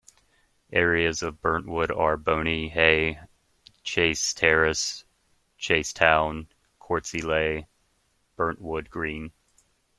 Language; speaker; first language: English; native; English